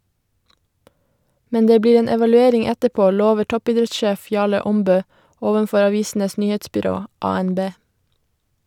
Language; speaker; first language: Norwegian; native; Norwegian